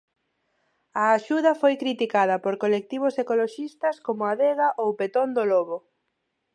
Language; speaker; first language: Galician; non-native, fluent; Spanish